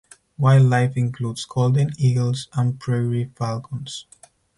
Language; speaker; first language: English; non-native, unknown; Spanish